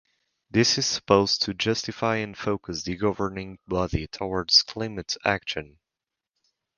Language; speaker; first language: English; native; English